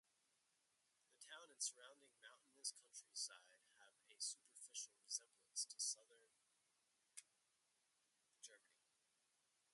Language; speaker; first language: English; native; English